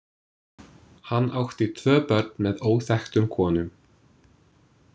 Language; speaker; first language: Icelandic; non-native, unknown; English